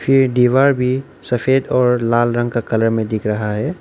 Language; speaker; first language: Hindi; non-native, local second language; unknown